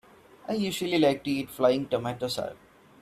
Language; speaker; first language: English; non-native, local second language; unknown